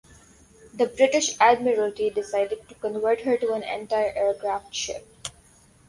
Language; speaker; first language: English; non-native, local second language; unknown